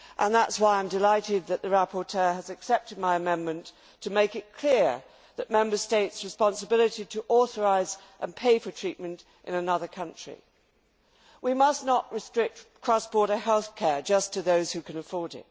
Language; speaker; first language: English; native; English